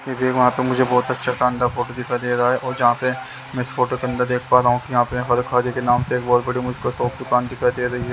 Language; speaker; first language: Hindi; native; Hindi